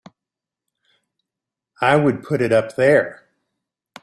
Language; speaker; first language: English; native; English